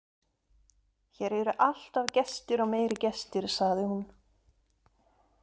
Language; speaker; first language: Icelandic; non-native, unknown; German